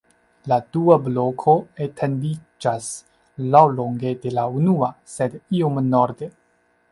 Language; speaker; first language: Esperanto; non-native, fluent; Chinese